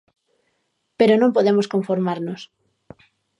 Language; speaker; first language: Galician; native; Galician